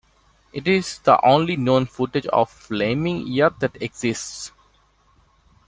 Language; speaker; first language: English; non-native, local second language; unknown